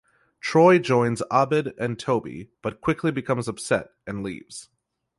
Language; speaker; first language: English; native; English